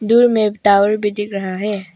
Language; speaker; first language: Hindi; non-native, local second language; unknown